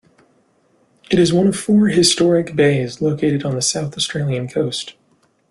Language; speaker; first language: English; native; English